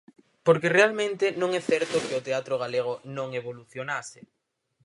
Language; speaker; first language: Galician; native; Galician